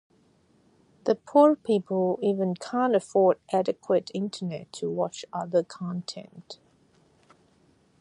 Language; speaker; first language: English; non-native, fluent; Chinese